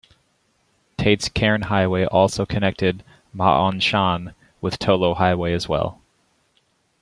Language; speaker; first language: English; native; English